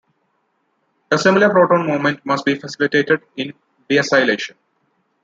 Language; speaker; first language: English; non-native, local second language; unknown